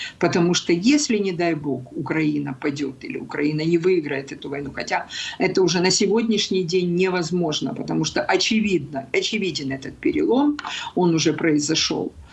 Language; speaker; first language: Russian; non-native, local second language; Ukrainian